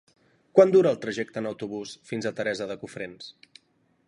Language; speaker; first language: Catalan; native; Catalan